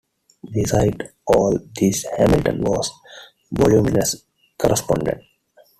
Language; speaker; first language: English; non-native, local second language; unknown